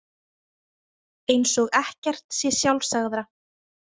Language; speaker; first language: Icelandic; native; Icelandic